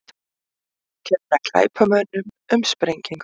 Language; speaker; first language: Icelandic; native; Icelandic